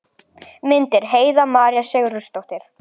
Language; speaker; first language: Icelandic; native; Icelandic